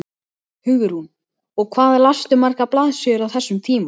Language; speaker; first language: Icelandic; native; Icelandic